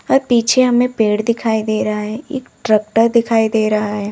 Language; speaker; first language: Hindi; native; Hindi